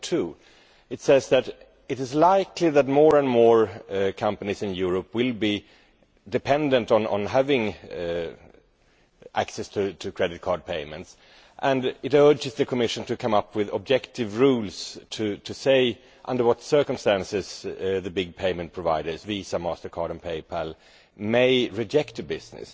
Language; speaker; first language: English; non-native, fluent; Swedish